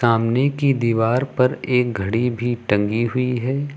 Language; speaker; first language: Hindi; native; Hindi